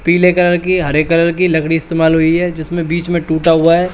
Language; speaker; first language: Hindi; native; Hindi